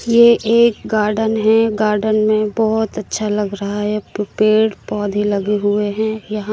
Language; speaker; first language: Hindi; native; Hindi